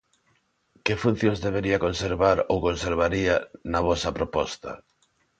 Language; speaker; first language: Galician; non-native, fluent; Spanish